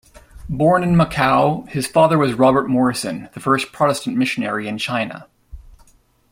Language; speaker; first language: English; native; English